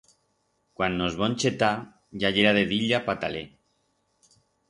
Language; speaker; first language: Aragonese; non-native, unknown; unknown